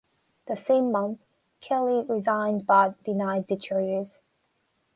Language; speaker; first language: English; non-native, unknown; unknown